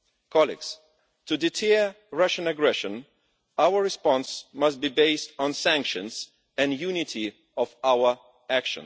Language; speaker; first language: English; non-native, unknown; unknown